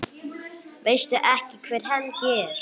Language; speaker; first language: Icelandic; non-native, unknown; English